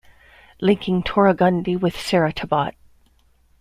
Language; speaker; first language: English; native; English